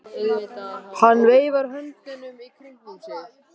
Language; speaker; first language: Icelandic; non-native, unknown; Vietnamese